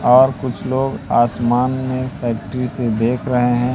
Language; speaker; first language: Hindi; native; Hindi